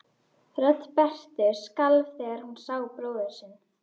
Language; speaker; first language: Icelandic; native; Icelandic